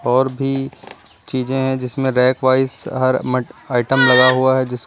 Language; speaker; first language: Hindi; native; Hindi